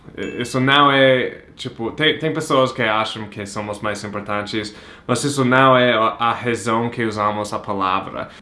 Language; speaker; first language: Portuguese; non-native, fluent; English